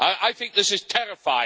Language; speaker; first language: English; native; English